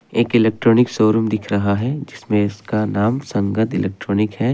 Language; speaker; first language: Hindi; non-native, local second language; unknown